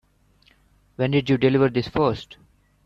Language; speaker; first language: English; native; English